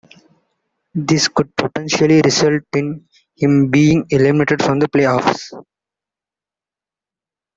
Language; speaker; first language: English; non-native, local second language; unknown